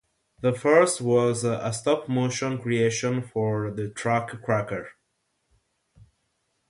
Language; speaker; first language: English; non-native, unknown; Italian